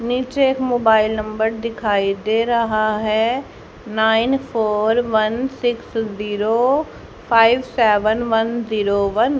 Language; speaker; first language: Hindi; native; Hindi